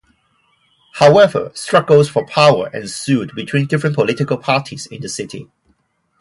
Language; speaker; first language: English; non-native, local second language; Cantonese